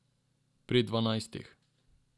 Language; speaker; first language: Slovenian; non-native, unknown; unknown